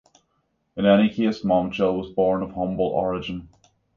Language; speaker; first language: English; native; English